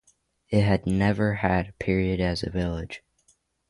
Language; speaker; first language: English; native; English